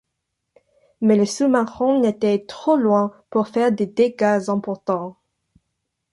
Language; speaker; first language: French; non-native, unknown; English